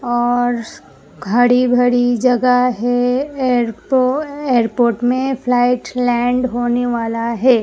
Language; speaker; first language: Hindi; non-native, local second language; Gujarati